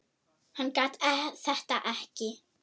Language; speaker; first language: Icelandic; non-native, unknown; German